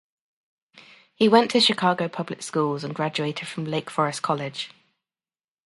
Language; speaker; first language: English; native; English